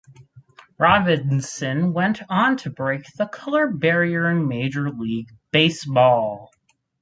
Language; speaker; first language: English; native; English